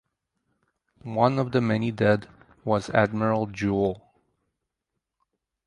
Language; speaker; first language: English; native; English